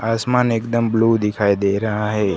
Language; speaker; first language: Hindi; non-native, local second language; Gujarati